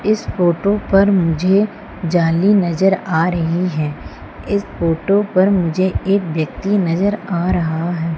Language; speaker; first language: Hindi; native; Hindi